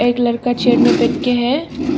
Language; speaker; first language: Hindi; early bilingual, other home language; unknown